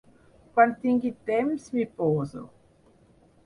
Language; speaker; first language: Catalan; non-native, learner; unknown